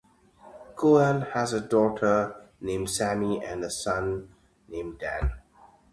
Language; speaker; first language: English; native; English